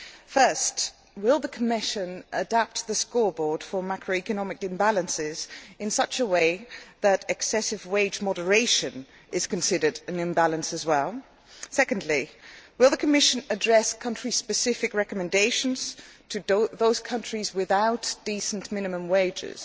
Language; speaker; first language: English; non-native, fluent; Dutch